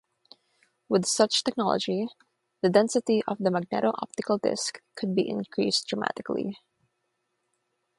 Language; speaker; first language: English; non-native, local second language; Filipino